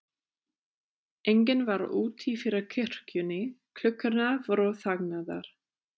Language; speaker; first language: Icelandic; non-native, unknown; German